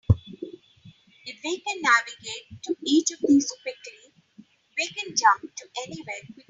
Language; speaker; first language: English; non-native, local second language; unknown